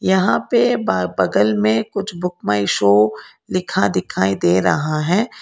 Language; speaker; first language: Hindi; non-native, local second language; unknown